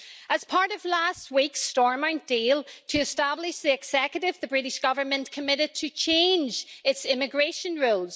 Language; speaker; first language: English; native; English